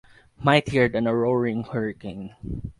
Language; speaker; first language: English; non-native, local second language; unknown